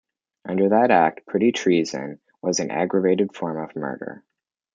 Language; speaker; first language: English; native; English